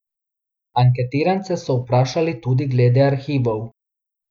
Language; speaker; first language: Slovenian; non-native, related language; Bosnian